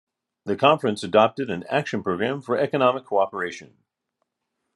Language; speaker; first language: English; native; English